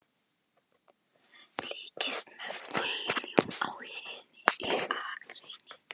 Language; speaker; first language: Icelandic; non-native, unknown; Polish